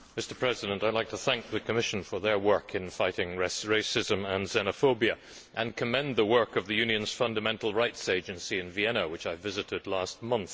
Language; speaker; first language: English; native; English